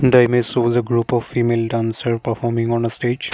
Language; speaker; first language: English; non-native, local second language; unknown